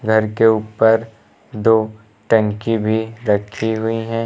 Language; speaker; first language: Hindi; native; Hindi